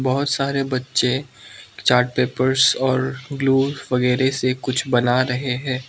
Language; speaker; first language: Hindi; non-native, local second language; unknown